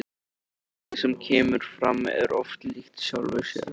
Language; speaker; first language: Icelandic; native; Icelandic